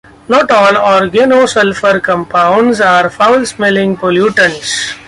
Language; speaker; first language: English; non-native, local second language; Marathi